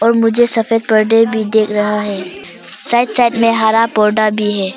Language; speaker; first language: Hindi; non-native, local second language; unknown